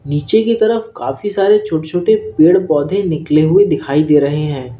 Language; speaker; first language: Hindi; native; Hindi